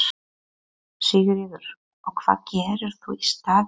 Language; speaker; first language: Icelandic; non-native, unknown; Polish